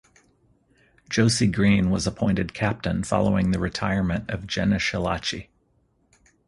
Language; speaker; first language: English; native; English